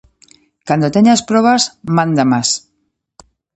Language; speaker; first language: Galician; native; Galician